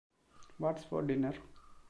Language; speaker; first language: English; non-native, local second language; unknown